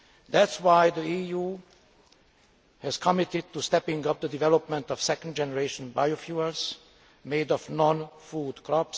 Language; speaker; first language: English; non-native, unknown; Hungarian